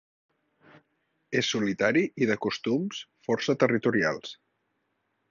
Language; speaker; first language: Catalan; native; Catalan